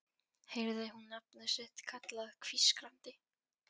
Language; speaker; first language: Icelandic; non-native, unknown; Polish